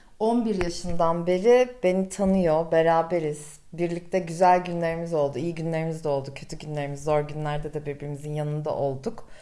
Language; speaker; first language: Turkish; native; Turkish